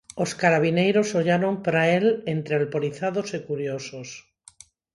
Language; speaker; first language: Galician; non-native, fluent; Spanish